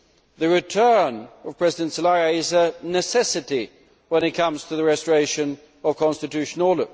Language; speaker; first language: English; non-native, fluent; Swedish